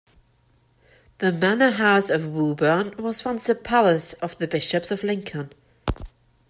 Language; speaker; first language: English; non-native, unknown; German